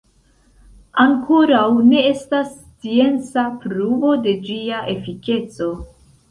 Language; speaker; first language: Esperanto; non-native, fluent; Central Kurdish